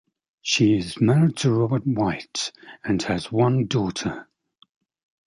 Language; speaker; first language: English; native; English